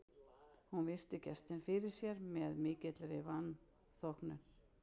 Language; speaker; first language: Icelandic; native; Icelandic